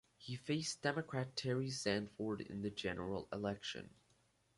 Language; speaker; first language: English; native; English